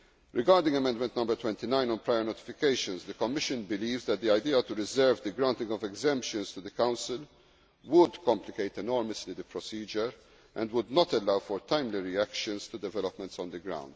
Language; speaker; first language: English; non-native, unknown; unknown